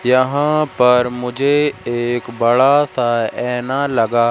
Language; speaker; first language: Hindi; native; Hindi